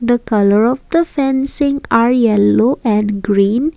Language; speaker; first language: English; non-native, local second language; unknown